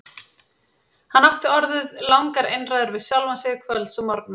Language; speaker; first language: Icelandic; native; Icelandic